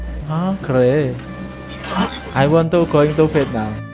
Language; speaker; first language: English; non-native, learner; Indonesian